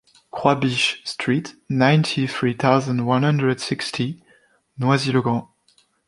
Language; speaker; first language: English; non-native, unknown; French